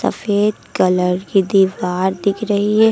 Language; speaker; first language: Hindi; native; Hindi